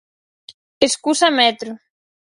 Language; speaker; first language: Galician; native; Galician